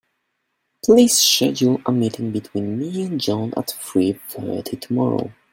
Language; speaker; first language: English; non-native, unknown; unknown